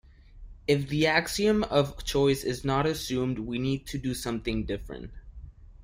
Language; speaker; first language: English; non-native, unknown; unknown